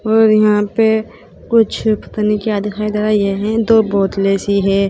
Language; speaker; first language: Hindi; native; Hindi